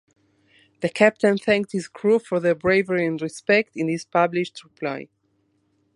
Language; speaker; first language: English; non-native, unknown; Spanish